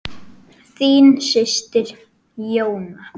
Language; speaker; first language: Icelandic; native; Icelandic